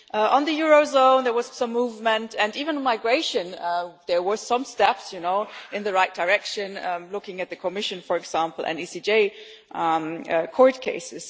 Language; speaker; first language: English; non-native, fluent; German